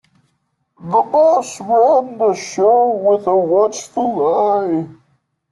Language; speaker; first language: English; native; English